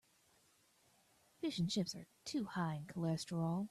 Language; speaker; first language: English; native; English